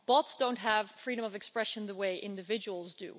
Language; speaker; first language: English; non-native, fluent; Dutch